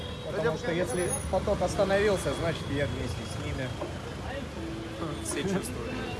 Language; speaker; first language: Russian; native; Russian